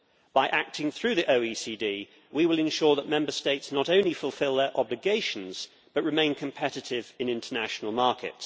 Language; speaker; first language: English; native; English